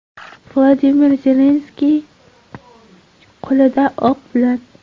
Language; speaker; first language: Uzbek; non-native, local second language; Kara-Kalpak